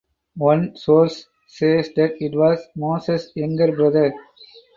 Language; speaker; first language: English; non-native, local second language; Tamil